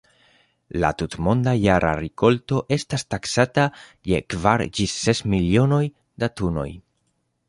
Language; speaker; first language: Esperanto; non-native, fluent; Spanish